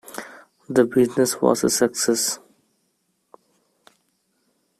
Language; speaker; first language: English; non-native, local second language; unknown